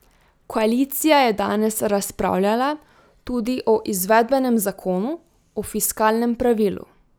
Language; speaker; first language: Slovenian; native; Slovenian